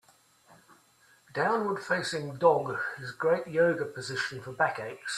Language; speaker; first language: English; native; English